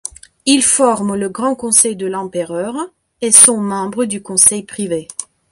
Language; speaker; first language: French; non-native, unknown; Belarusian